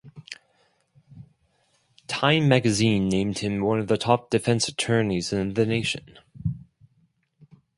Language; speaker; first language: English; non-native, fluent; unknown